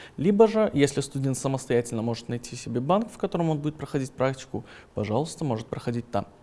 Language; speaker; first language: Russian; non-native, local second language; Uzbek